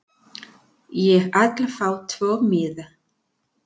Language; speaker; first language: Icelandic; non-native, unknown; Spanish